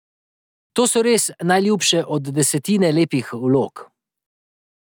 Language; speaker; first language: Slovenian; native; Slovenian